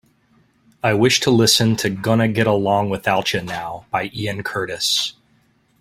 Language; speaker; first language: English; native; English